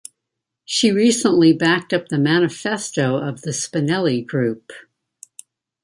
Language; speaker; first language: English; native; English